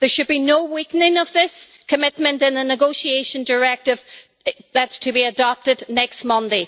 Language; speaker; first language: English; native; English